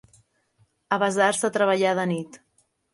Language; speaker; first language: Catalan; native; Catalan